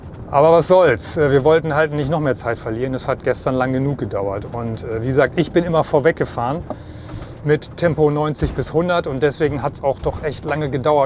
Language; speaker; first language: German; native; German